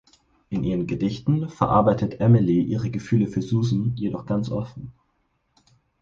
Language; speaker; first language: German; native; German